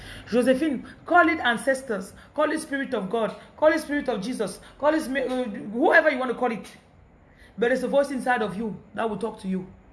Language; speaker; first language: English; non-native, local second language; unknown